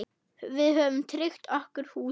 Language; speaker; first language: Icelandic; non-native, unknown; German